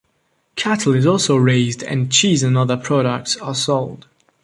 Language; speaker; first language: English; non-native, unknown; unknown